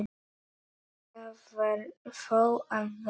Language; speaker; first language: Icelandic; non-native, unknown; Polish